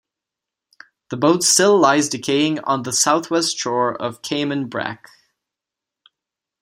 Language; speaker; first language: English; non-native, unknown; Czech